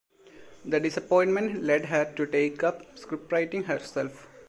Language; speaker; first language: English; non-native, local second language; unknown